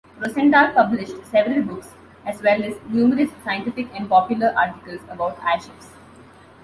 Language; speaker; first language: English; non-native, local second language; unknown